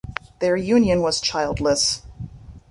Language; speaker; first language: English; native; English